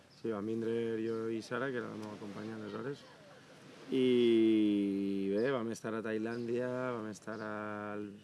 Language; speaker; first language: Catalan; native; Catalan